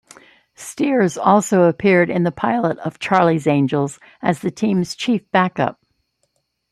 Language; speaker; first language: English; native; English